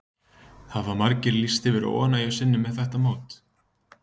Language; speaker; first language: Icelandic; native; Icelandic